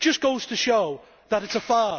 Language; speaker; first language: English; native; English